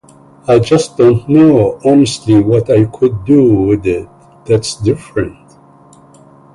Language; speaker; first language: English; non-native, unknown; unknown